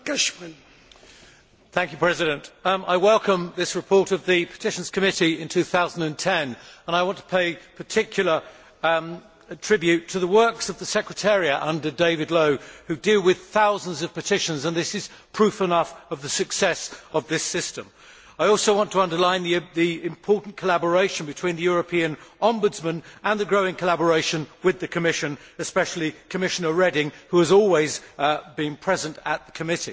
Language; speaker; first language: English; native; English